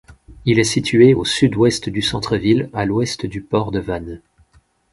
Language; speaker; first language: French; native; French